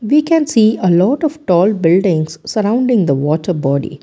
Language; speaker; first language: English; non-native, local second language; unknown